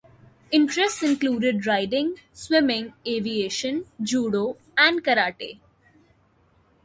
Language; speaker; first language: English; non-native, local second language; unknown